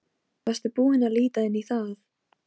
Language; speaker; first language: Icelandic; non-native, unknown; Polish